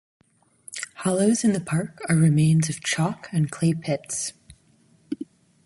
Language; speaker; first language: English; native; English